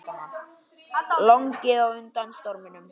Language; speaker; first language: Icelandic; native; Icelandic